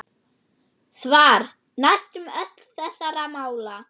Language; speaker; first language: Icelandic; non-native, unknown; German